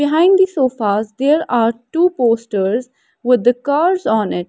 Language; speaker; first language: English; non-native, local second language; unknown